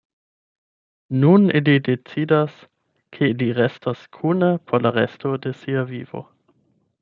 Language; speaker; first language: Esperanto; non-native, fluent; German